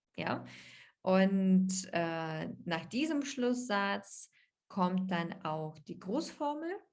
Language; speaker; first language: German; non-native, fluent; Russian